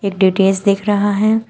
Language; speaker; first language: Hindi; native; Hindi